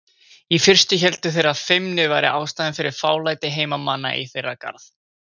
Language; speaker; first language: Icelandic; native; Icelandic